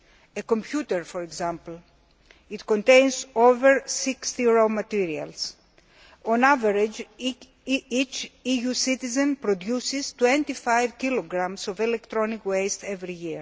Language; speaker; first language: English; non-native, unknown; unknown